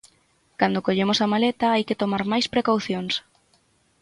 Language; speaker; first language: Galician; native; Galician